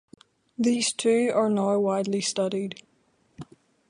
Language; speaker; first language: English; native; English